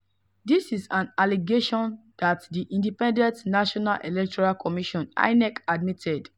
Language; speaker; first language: English; non-native, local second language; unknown